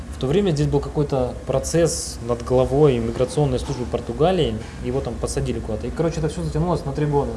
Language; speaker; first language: Russian; native; Russian